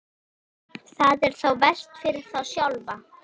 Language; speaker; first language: Icelandic; native; Icelandic